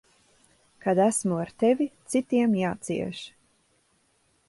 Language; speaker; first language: Latvian; early bilingual, heritage; Latvian